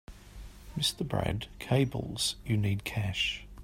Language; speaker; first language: English; native; English